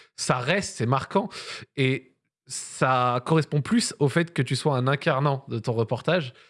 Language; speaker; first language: French; native; French